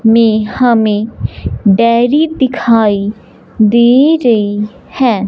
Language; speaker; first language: Hindi; non-native, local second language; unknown